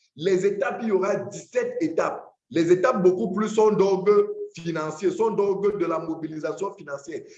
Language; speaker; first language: French; non-native, local second language; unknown